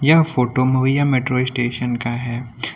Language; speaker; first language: Hindi; native; Hindi